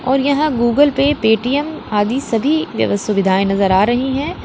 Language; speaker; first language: Hindi; native; Hindi